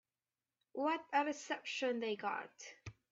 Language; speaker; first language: English; native; English